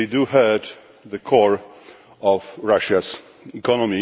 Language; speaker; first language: English; non-native, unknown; Polish